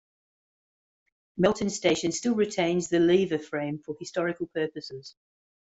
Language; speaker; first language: English; native; English